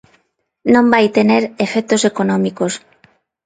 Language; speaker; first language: Galician; non-native, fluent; Spanish